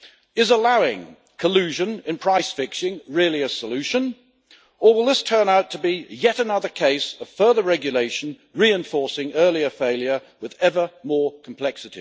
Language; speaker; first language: English; native; English